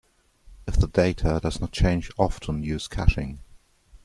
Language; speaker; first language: English; non-native, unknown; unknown